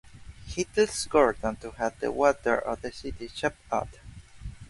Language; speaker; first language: English; non-native, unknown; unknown